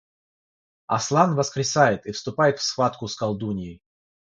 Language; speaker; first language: Russian; non-native, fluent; Georgian